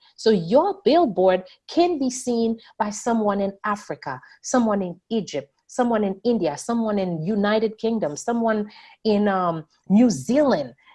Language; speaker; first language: English; non-native, fluent; Haitian Creole